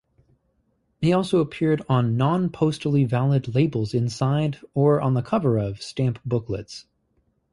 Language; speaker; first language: English; native; English